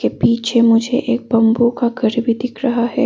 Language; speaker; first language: Hindi; non-native, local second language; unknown